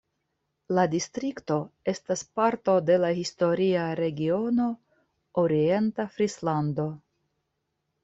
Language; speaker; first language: Esperanto; non-native, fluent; Russian